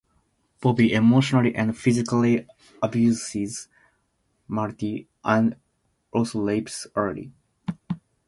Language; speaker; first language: English; non-native, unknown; Japanese